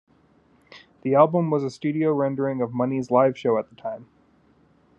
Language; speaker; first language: English; native; English